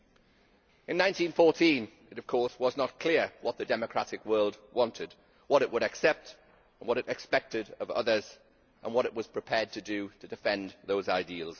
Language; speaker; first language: English; native; English